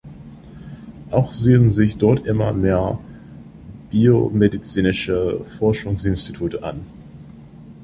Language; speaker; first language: German; non-native, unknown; English